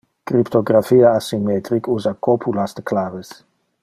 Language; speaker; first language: Interlingua; non-native, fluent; Dutch